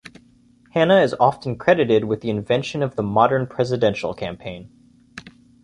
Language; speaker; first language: English; native; English